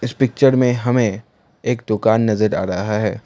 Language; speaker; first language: Hindi; non-native, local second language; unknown